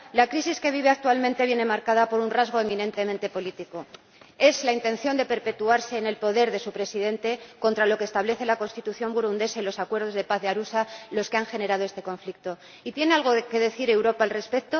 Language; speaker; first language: Spanish; native; Spanish